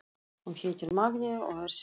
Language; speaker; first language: Icelandic; non-native, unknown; Russian